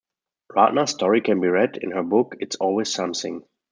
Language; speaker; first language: English; non-native, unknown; German